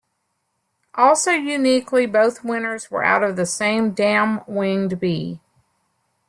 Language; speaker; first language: English; native; English